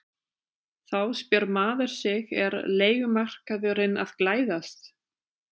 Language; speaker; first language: Icelandic; non-native, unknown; German